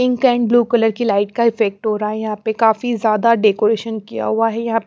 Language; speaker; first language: Hindi; non-native, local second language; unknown